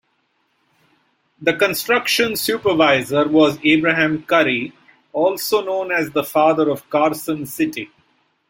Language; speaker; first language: English; non-native, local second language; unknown